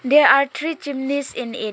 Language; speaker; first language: English; non-native, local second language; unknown